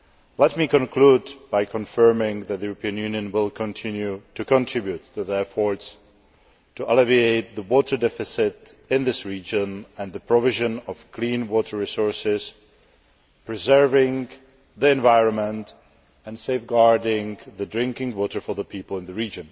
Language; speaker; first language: English; non-native, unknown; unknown